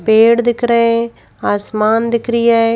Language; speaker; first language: Hindi; native; Hindi